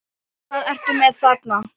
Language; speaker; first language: Icelandic; non-native, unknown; Thai